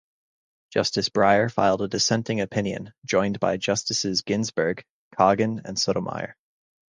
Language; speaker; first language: English; native; English